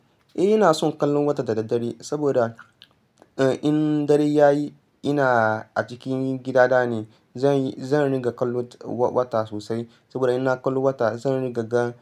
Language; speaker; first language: Hausa; non-native, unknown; Yoruba